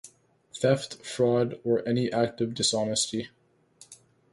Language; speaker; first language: English; native; English